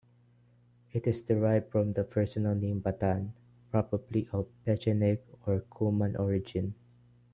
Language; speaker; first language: English; non-native, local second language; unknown